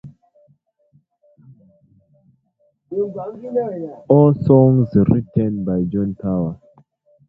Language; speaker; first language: English; native; English